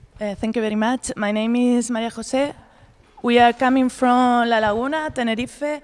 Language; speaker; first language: English; non-native, learner; Spanish